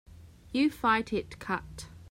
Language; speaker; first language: English; native; English